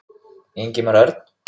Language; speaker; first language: Icelandic; native; Icelandic